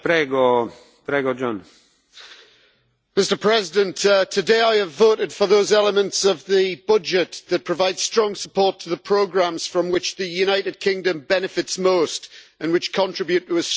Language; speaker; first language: English; native; English